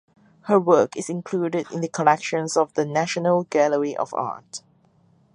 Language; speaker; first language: English; non-native, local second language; Cantonese